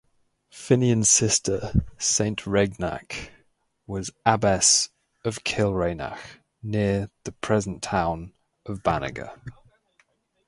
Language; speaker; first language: English; native; English